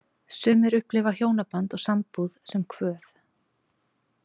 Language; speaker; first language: Icelandic; native; Icelandic